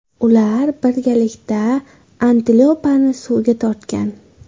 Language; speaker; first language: Uzbek; native; Uzbek